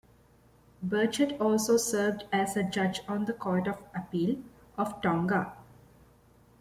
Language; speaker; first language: English; non-native, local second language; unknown